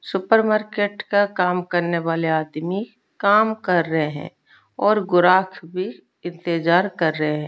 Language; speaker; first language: Hindi; non-native, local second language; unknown